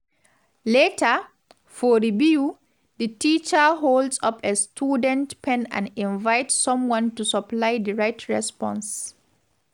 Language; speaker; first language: English; non-native, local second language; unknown